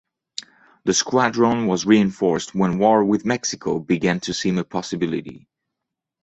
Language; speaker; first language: English; non-native, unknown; French